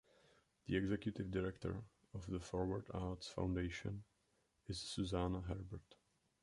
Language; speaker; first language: English; non-native, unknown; Czech